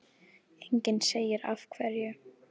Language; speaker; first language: Icelandic; native; Icelandic